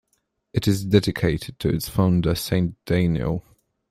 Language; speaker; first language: English; non-native, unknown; Polish